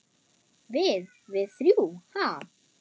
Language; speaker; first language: Icelandic; non-native, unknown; German